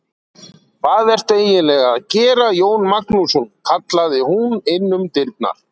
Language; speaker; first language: Icelandic; native; Icelandic